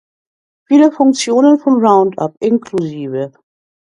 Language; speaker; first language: German; native; German